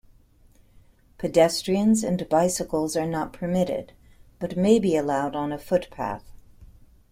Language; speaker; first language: English; native; English